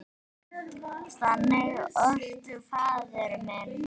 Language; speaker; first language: Icelandic; native; Icelandic